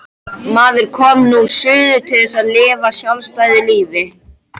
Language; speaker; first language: Icelandic; native; Icelandic